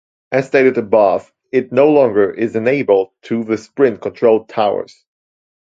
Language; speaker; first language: English; non-native, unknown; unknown